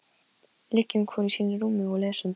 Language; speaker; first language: Icelandic; non-native, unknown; Polish